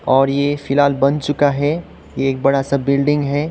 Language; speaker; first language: Hindi; non-native, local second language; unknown